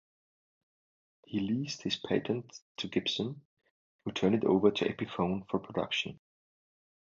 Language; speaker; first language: English; non-native, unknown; German